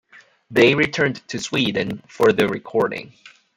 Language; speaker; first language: English; non-native, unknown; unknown